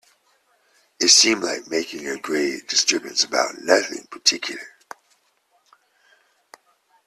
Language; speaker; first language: English; native; English